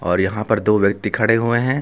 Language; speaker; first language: Hindi; native; Hindi